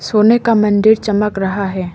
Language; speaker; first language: Hindi; non-native, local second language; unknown